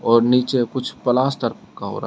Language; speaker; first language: Hindi; native; Hindi